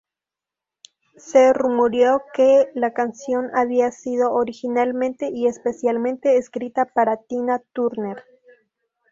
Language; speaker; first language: Spanish; native; Spanish